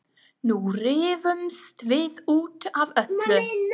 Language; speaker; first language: Icelandic; non-native, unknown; English